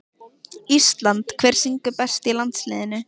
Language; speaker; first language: Icelandic; native; Icelandic